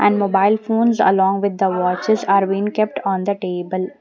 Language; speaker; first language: English; non-native, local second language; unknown